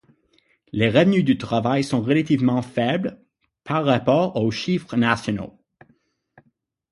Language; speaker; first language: French; non-native, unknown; English